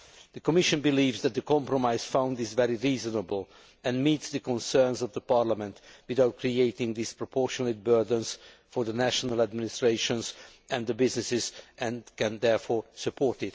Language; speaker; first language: English; non-native, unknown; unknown